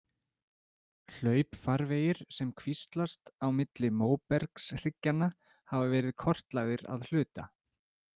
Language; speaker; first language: Icelandic; native; Icelandic